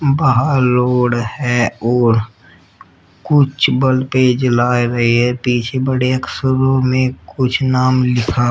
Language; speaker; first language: Hindi; native; Hindi